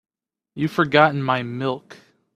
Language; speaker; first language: English; native; English